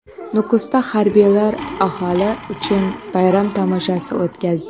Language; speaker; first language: Uzbek; non-native, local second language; Kara-Kalpak